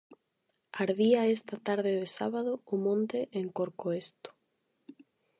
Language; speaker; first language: Galician; non-native, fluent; Spanish